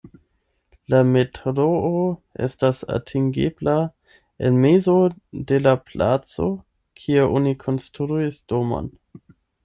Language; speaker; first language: Esperanto; non-native, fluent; German